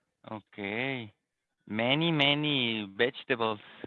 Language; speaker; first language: English; non-native, learner; Spanish